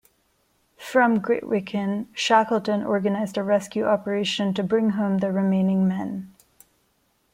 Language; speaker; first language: English; non-native, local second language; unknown